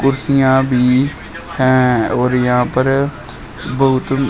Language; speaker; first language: Hindi; native; Hindi